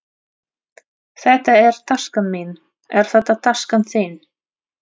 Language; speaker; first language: Icelandic; non-native, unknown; Russian